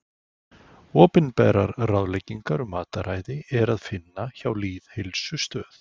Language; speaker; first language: Icelandic; native; Icelandic